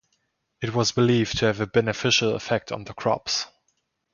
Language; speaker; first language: English; non-native, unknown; German